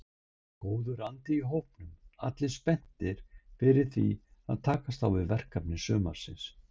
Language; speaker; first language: Icelandic; native; Icelandic